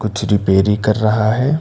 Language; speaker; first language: Hindi; non-native, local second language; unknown